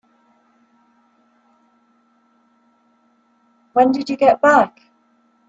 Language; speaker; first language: English; native; English